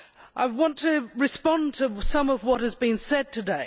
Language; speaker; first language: English; native; English